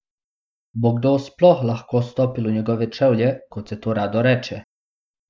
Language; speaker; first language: Slovenian; non-native, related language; Bosnian